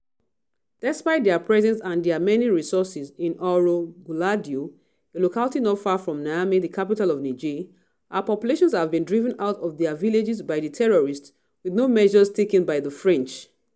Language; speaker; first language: English; non-native, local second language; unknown